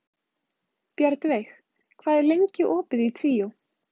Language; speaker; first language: Icelandic; native; Icelandic